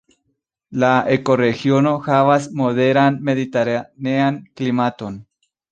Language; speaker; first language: Esperanto; non-native, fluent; Spanish